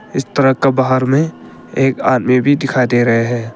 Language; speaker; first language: Hindi; early bilingual, other home language; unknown